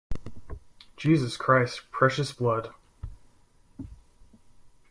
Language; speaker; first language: English; native; English